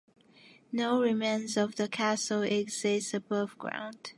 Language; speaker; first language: English; non-native, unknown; Japanese